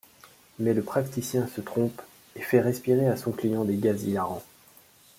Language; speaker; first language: French; native; French